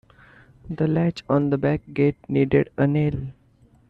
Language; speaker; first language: English; non-native, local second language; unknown